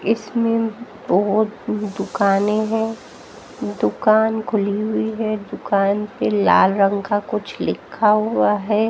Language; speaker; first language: Hindi; native; Hindi